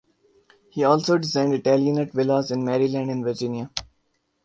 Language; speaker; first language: English; non-native, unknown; Urdu